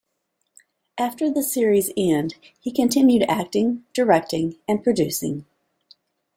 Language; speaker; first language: English; native; English